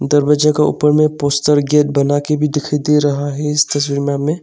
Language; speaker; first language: Hindi; non-native, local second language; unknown